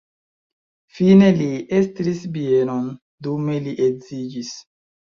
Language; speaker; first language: Esperanto; non-native, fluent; Chinese